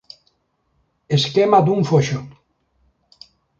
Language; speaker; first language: Galician; native; Galician